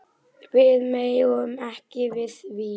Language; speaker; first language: Icelandic; native; Icelandic